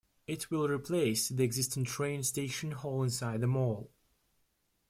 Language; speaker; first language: English; non-native, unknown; Russian